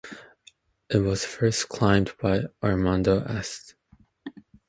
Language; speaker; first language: English; native; English